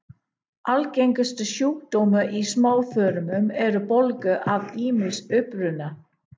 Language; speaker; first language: Icelandic; non-native, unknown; English